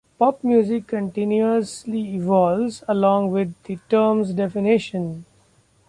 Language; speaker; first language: English; non-native, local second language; Marathi